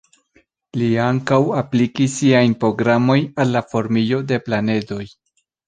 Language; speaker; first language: Esperanto; non-native, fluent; Spanish